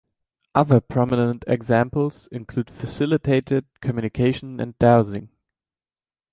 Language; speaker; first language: English; non-native, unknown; German